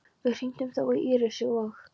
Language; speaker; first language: Icelandic; non-native, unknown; Polish